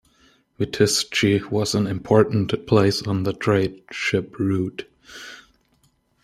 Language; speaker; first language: English; non-native, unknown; German